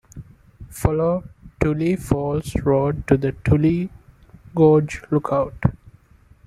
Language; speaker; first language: English; non-native, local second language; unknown